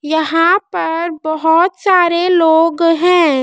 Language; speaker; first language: Hindi; native; Hindi